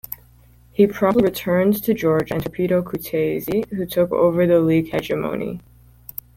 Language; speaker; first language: English; native; English